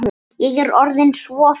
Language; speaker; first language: Icelandic; native; Icelandic